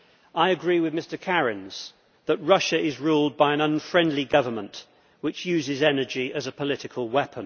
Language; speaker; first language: English; native; English